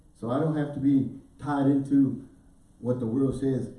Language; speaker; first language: English; native; English